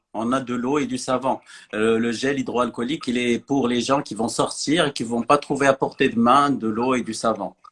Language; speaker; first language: French; non-native, local second language; Arabic